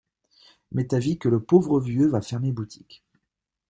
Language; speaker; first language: French; native; French